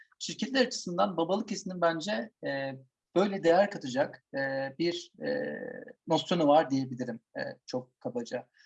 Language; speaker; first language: Turkish; native; Turkish